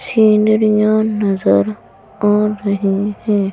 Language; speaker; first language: Hindi; native; Hindi